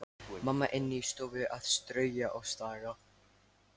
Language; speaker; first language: Icelandic; non-native, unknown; Lithuanian